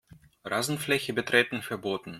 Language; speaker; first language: German; non-native, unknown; Russian